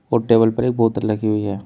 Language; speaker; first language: Hindi; native; Hindi